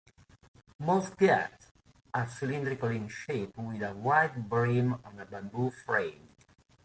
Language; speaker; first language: English; non-native, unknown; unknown